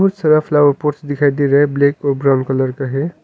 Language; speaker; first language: Hindi; non-native, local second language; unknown